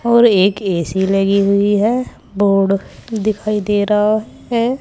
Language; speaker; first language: Hindi; native; Hindi